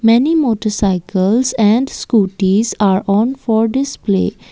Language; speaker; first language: English; non-native, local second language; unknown